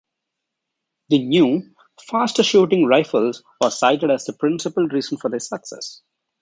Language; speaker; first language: English; non-native, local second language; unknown